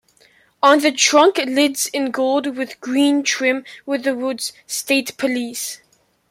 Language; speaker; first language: English; native; English